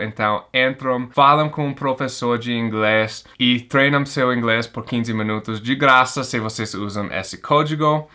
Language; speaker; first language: Portuguese; non-native, fluent; English